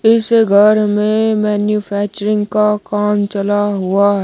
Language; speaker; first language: Hindi; native; Hindi